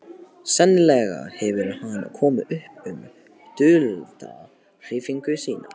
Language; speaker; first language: Icelandic; non-native, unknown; Polish